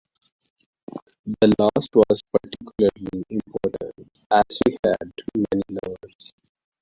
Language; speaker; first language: English; non-native, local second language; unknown